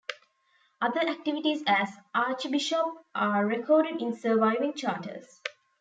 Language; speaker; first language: English; non-native, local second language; Tamil